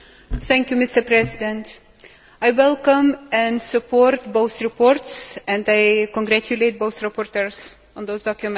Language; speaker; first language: English; non-native, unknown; Lithuanian